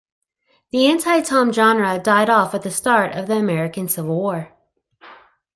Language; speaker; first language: English; native; English